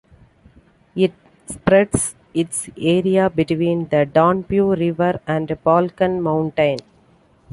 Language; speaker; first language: English; non-native, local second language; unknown